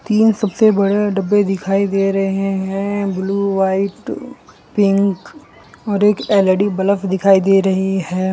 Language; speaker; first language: Hindi; non-native, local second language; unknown